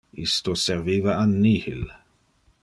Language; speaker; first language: Interlingua; non-native, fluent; Dutch